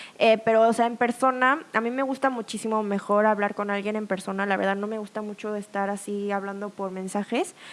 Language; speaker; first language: Spanish; early bilingual, other home language; Korean